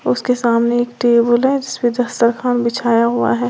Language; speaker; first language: Hindi; native; Hindi